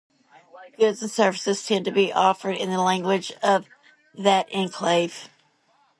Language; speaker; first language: English; native; English